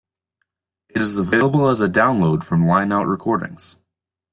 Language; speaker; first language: English; native; English